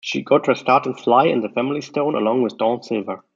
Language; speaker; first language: English; non-native, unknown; German